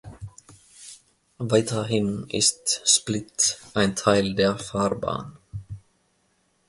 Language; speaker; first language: German; non-native, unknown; Finnish